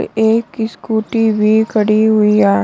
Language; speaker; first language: Hindi; native; Hindi